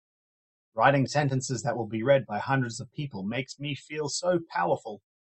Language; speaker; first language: English; native; English